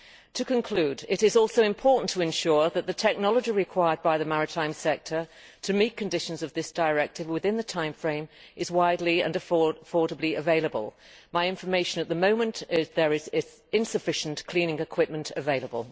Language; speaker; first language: English; native; English